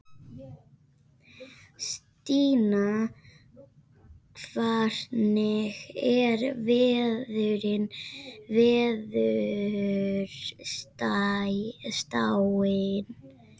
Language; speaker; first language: Icelandic; non-native, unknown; Spanish